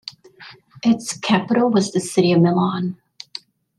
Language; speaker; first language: English; native; English